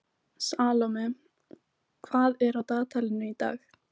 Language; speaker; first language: Icelandic; native; Icelandic